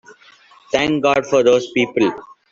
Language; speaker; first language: English; non-native, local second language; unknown